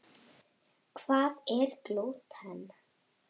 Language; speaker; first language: Icelandic; native; Icelandic